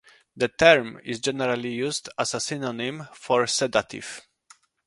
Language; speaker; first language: English; non-native, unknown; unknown